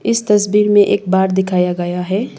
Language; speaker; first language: Hindi; non-native, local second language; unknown